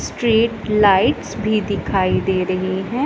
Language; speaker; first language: Hindi; non-native, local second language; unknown